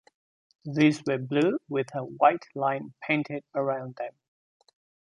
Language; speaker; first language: English; non-native, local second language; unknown